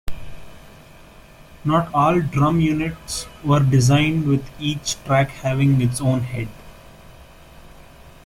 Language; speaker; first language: English; non-native, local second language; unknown